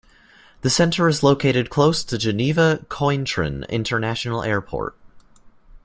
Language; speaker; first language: English; native; English